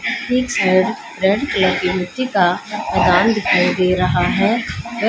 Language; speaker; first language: Hindi; native; Hindi